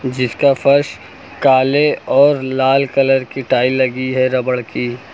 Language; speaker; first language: Hindi; native; Hindi